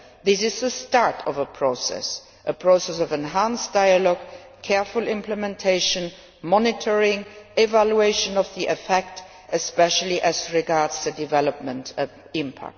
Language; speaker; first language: English; non-native, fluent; Luxembourgish